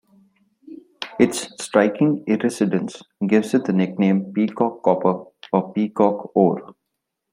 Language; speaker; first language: English; non-native, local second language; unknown